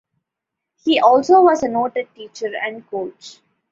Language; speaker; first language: English; non-native, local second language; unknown